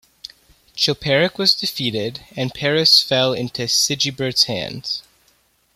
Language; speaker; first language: English; native; English